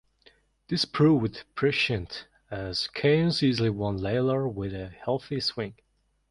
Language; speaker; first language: English; non-native, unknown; Mongolian